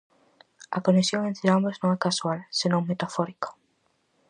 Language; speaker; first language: Galician; native; Galician